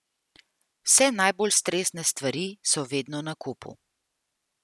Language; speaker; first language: Slovenian; native; Slovenian